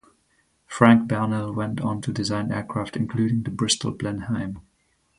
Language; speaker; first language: English; non-native, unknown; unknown